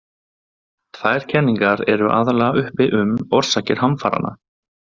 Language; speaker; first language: Icelandic; native; Icelandic